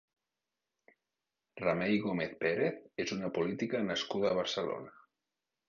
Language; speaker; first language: Catalan; native; Catalan